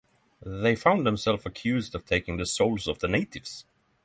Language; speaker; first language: English; non-native, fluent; Norwegian